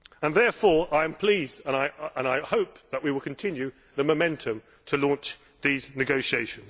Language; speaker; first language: English; native; English